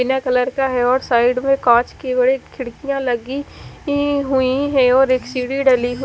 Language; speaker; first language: Hindi; native; Hindi